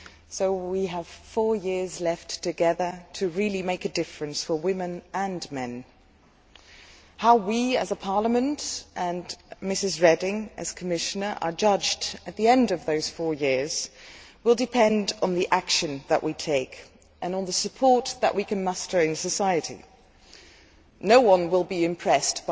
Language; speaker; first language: English; non-native, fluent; Dutch